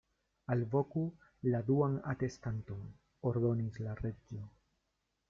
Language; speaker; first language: Esperanto; non-native, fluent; Spanish